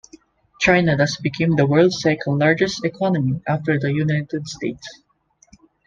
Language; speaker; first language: English; non-native, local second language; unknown